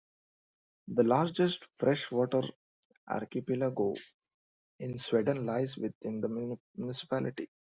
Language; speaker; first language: English; non-native, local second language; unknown